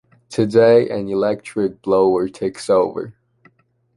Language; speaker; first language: English; non-native, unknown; Chinese